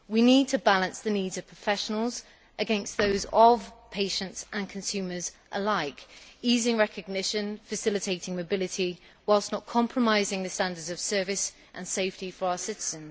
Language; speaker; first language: English; native; English